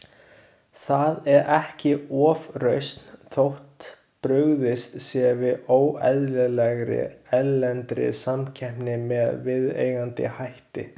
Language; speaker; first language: Icelandic; non-native, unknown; Chinese